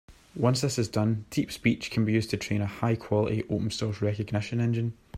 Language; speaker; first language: English; native; English